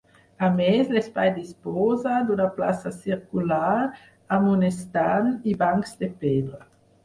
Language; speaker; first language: Catalan; non-native, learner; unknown